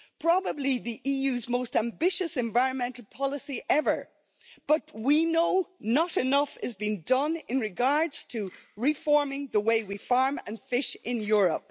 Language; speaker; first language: English; native; English